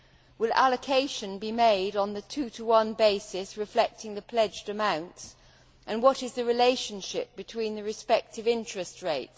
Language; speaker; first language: English; native; English